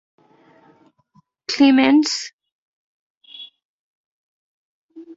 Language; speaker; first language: English; non-native, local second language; Bangla